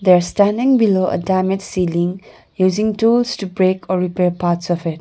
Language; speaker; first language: English; non-native, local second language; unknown